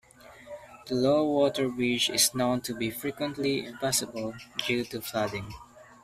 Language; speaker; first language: English; non-native, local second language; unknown